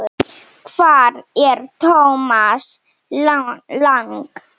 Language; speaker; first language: Icelandic; non-native, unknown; Slovenian